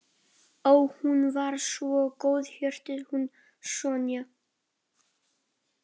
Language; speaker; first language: Icelandic; non-native, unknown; Polish